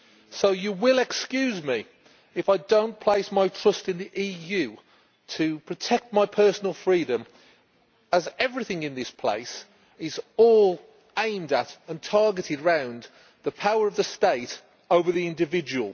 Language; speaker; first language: English; native; English